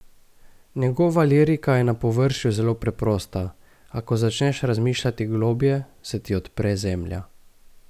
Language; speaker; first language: Slovenian; native; Slovenian